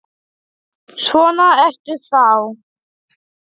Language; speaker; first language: Icelandic; non-native, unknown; Polish